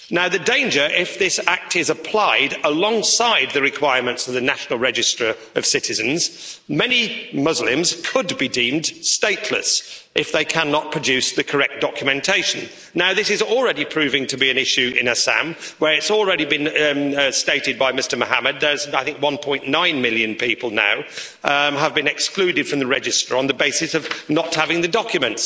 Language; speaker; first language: English; native; English